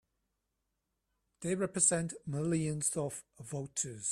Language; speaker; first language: English; non-native, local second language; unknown